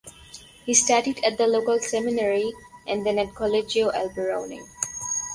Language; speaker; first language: English; non-native, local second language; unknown